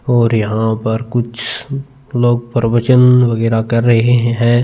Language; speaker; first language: Hindi; non-native, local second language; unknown